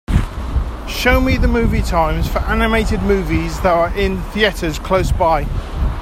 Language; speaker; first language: English; native; English